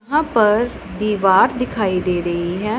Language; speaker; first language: Hindi; non-native, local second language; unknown